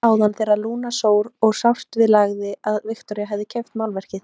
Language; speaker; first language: Icelandic; native; Icelandic